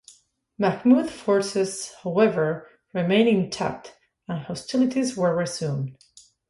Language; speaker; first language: English; non-native, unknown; Spanish